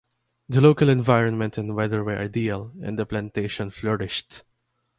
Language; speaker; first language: English; non-native, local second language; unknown